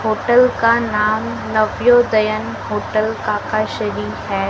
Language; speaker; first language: Hindi; native; Hindi